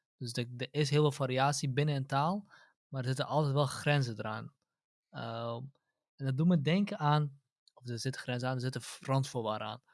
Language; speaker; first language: Dutch; early bilingual, other home language; Central Kurdish